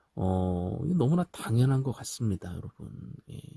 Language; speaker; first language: Korean; native; Korean